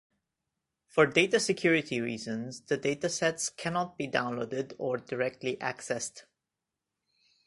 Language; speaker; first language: English; native; English